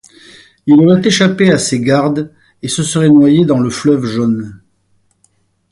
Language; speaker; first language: French; native; French